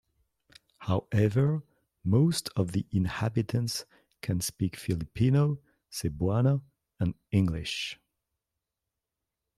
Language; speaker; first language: English; non-native, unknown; French